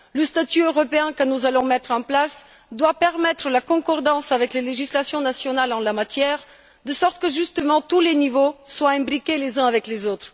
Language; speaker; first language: French; non-native, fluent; Bulgarian